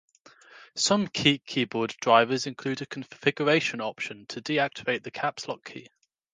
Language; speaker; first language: English; native; English